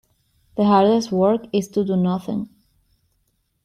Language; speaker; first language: English; native; English